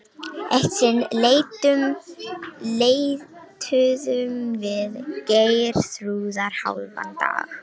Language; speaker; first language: Icelandic; non-native, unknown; Romanian